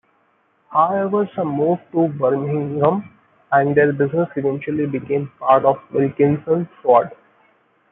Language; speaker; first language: English; non-native, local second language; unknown